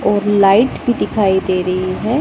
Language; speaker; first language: Hindi; non-native, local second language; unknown